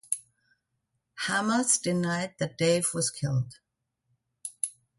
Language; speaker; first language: English; non-native, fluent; German